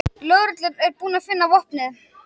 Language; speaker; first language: Icelandic; native; Icelandic